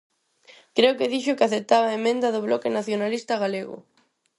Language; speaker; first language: Galician; non-native, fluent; Spanish